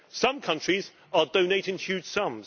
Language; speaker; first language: English; native; English